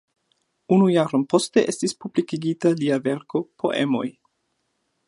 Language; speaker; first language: Esperanto; non-native, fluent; German